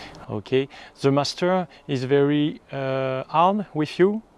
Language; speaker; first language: English; non-native, learner; French